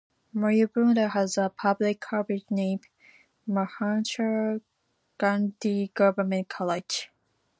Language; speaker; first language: English; non-native, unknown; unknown